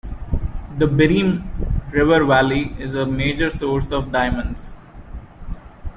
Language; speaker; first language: English; non-native, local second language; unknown